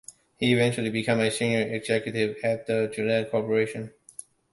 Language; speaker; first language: English; non-native, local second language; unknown